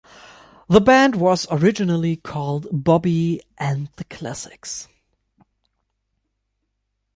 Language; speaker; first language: English; non-native, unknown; German